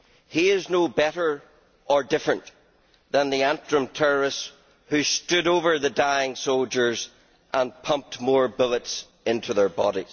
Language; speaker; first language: English; native; English